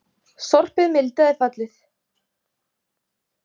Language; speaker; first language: Icelandic; native; Icelandic